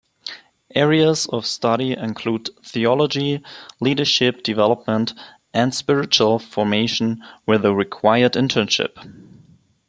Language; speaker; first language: English; non-native, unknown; German